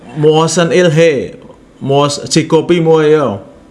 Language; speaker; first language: Korean; non-native, learner; Indonesian